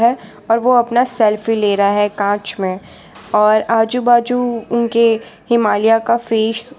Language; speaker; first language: Hindi; non-native, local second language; Gujarati